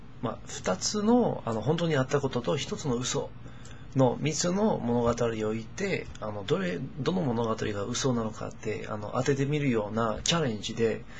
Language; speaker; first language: Japanese; non-native, fluent; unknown